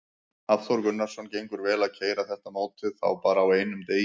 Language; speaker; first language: Icelandic; native; Icelandic